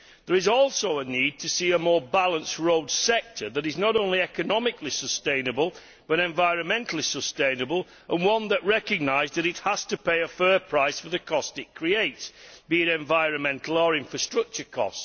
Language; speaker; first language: English; native; English